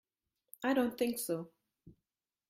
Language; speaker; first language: English; non-native, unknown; German